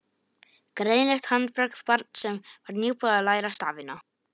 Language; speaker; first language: Icelandic; non-native, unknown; Polish